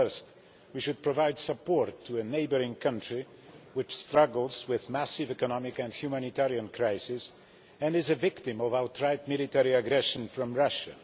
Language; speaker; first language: English; non-native, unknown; Polish